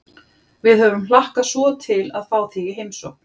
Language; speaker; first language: Icelandic; native; Icelandic